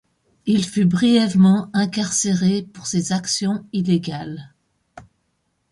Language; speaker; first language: French; native; French